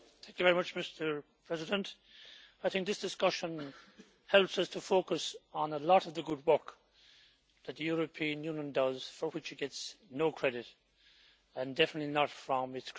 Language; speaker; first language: English; native; English